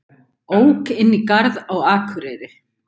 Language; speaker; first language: Icelandic; native; Icelandic